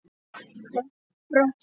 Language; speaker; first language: Icelandic; non-native, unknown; Polish